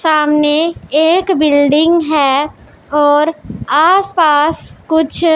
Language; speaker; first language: Hindi; non-native, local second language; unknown